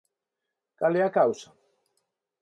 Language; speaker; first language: Galician; non-native, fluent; Spanish